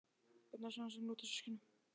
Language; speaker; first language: Icelandic; native; Icelandic